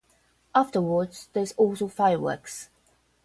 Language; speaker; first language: English; non-native, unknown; Portuguese